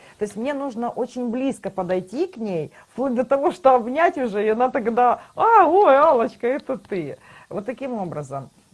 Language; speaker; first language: Russian; native; Russian